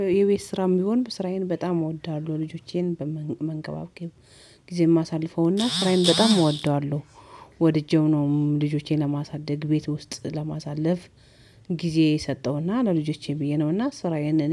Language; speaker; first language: Amharic; native; Amharic